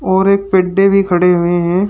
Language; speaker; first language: Hindi; native; Hindi